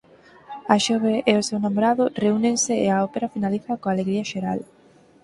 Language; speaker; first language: Galician; native; Galician